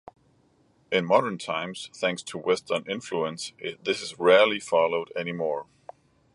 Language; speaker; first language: English; non-native, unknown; Danish